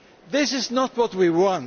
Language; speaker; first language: English; non-native, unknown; German